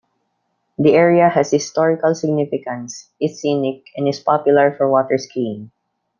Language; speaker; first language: English; non-native, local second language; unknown